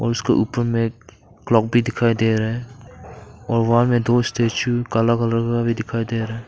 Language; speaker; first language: Hindi; non-native, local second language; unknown